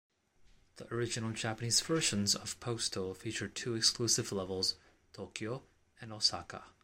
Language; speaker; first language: English; non-native, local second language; Cantonese